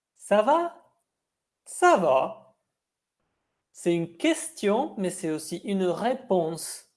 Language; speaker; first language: French; non-native, fluent; Spanish